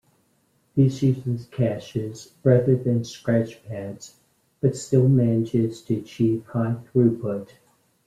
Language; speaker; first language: English; native; English